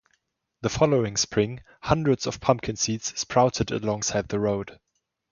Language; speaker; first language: English; non-native, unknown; German